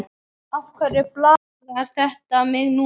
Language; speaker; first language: Icelandic; native; Icelandic